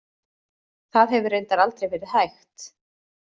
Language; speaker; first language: Icelandic; native; Icelandic